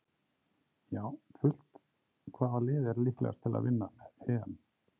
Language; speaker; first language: Icelandic; native; Icelandic